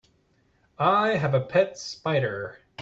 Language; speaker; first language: English; native; English